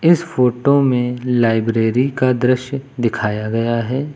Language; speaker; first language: Hindi; native; Hindi